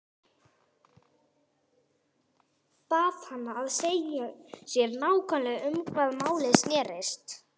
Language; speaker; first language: Icelandic; non-native, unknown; English